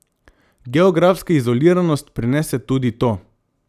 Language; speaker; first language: Slovenian; non-native, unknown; Macedonian